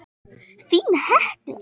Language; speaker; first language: Icelandic; native; Icelandic